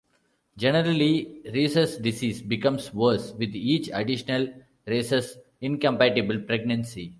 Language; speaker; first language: English; non-native, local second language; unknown